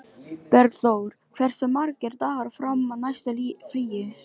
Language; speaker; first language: Icelandic; non-native, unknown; Filipino